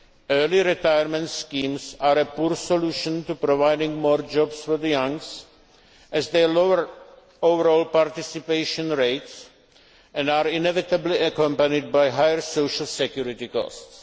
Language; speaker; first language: English; non-native, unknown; Czech